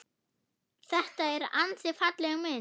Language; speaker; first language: Icelandic; non-native, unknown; German